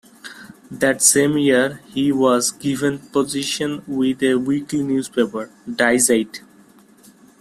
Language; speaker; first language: English; non-native, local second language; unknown